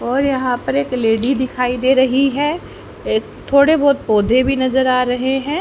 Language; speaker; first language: Hindi; native; Hindi